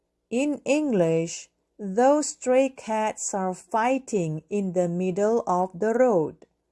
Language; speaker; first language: English; non-native, fluent; Korean